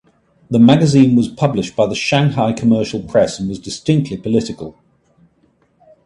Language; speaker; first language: English; native; English